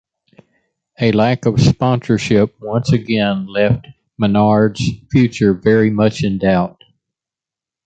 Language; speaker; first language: English; native; English